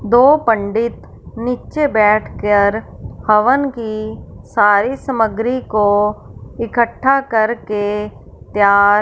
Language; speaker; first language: Hindi; non-native, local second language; Punjabi